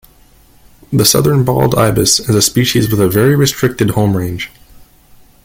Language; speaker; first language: English; native; English